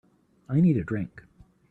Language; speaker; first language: English; native; English